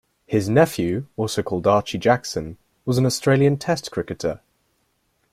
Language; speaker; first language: English; native; English